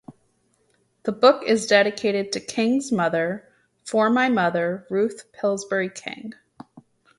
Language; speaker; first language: English; native; English